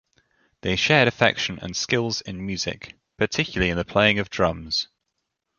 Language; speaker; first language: English; native; English